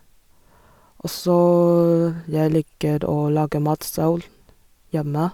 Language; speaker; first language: Norwegian; non-native, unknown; Chinese